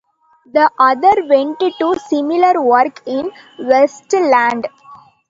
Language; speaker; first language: English; non-native, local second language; Tamil